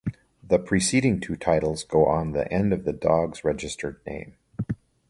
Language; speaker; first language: English; native; English